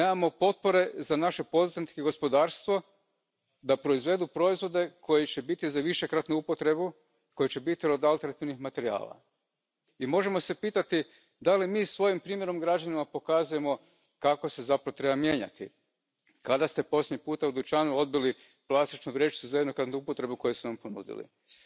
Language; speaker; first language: English; native; English